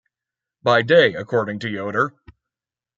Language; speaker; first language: English; native; English